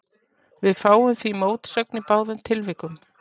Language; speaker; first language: Icelandic; native; Icelandic